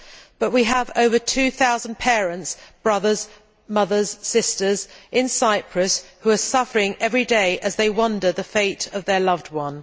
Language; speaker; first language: English; native; English